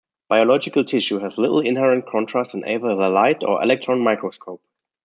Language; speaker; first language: English; non-native, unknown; German